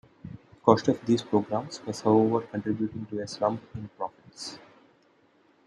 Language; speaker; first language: English; non-native, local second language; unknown